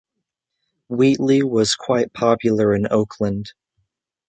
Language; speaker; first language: English; native; English